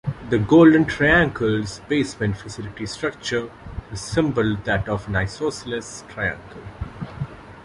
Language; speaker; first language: English; non-native, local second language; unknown